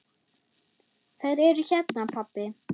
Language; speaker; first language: Icelandic; non-native, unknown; German